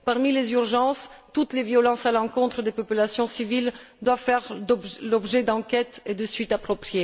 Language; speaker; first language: French; non-native, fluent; Bulgarian